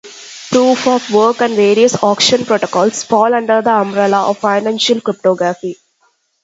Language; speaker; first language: English; non-native, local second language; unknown